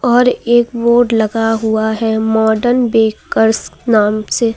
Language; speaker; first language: Hindi; native; Hindi